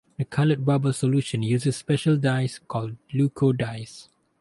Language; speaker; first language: English; non-native, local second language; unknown